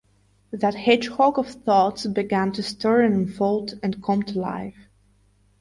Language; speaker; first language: English; non-native, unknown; Bulgarian